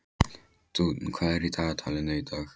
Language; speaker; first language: Icelandic; non-native, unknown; Polish